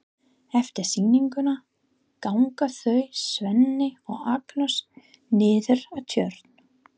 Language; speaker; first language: Icelandic; non-native, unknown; English